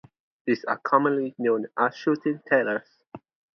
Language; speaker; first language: English; non-native, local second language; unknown